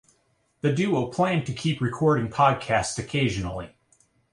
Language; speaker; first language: English; native; English